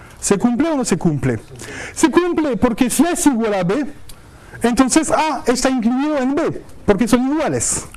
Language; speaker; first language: Spanish; non-native, fluent; French